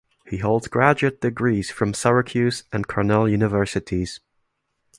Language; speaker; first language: English; non-native, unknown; German